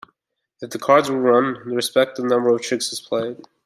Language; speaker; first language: English; native; English